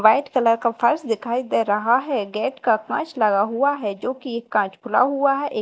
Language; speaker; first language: Hindi; native; Hindi